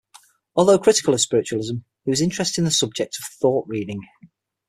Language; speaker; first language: English; native; English